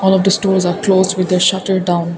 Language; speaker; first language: English; non-native, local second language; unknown